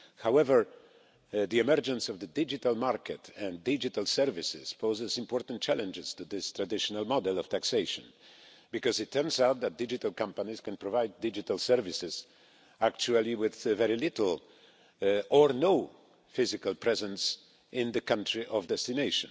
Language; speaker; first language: English; non-native, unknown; Polish